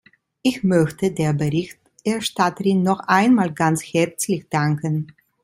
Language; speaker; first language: German; non-native, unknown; Italian